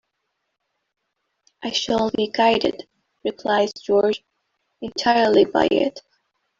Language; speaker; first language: English; non-native, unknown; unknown